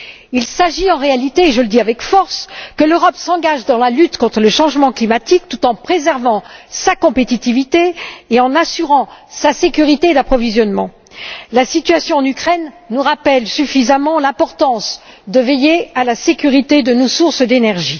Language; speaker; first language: French; native; French